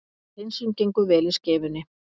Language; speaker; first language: Icelandic; native; Icelandic